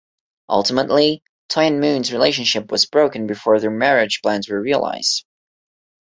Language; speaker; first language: English; non-native, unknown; Portuguese